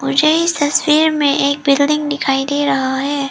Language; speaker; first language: Hindi; early bilingual, other home language; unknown